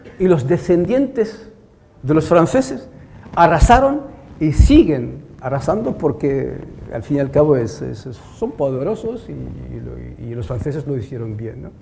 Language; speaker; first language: Spanish; non-native, fluent; Arabic